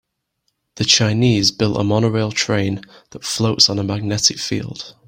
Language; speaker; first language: English; native; English